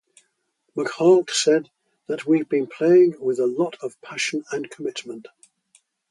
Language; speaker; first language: English; native; English